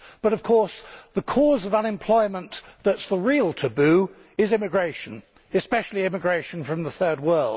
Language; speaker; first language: English; native; English